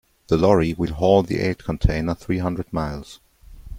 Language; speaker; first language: English; non-native, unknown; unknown